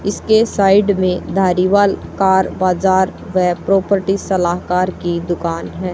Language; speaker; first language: Hindi; native; Hindi